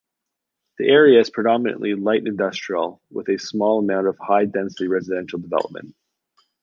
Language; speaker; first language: English; native; English